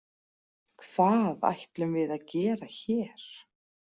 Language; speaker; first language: Icelandic; native; Icelandic